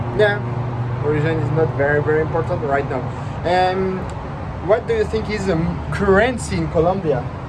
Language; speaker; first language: English; non-native, learner; Spanish